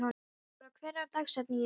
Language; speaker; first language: Icelandic; non-native, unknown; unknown